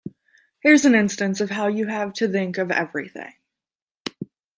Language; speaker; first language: English; native; English